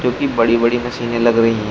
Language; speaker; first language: Hindi; native; Hindi